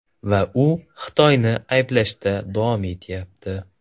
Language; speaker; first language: Uzbek; non-native, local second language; Kazakh